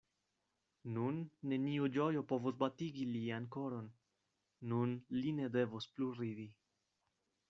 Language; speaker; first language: Esperanto; non-native, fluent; Spanish